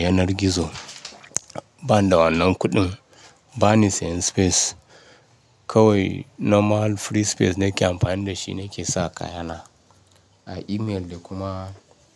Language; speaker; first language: Hausa; non-native, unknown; Yoruba